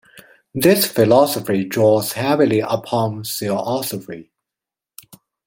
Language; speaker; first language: English; non-native, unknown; Chinese